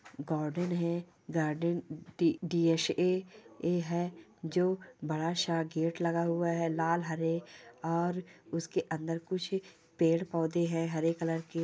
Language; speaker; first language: Hindi; non-native, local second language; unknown